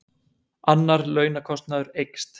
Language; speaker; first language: Icelandic; native; Icelandic